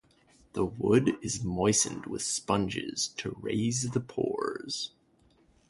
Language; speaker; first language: English; native; English